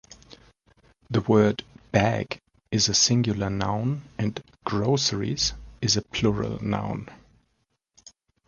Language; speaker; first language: English; non-native, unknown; German